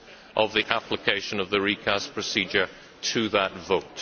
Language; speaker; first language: English; native; English